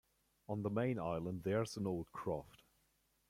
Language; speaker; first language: English; non-native, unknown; German